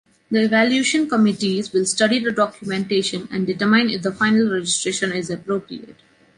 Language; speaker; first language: English; non-native, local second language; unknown